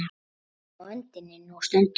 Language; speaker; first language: Icelandic; native; Icelandic